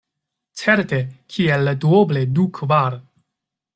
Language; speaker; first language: Esperanto; non-native, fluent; Chinese